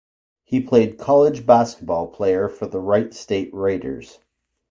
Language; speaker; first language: English; native; English